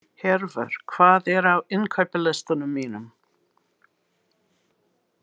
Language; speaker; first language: Icelandic; non-native, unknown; English